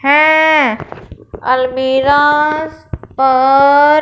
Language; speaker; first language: Hindi; non-native, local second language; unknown